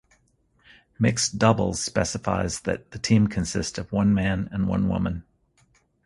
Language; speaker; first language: English; native; English